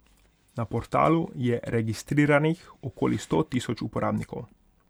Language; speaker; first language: Slovenian; non-native, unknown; Hungarian